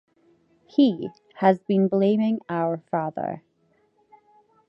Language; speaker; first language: English; native; English